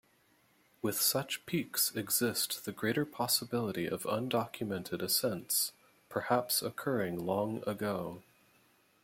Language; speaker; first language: English; native; English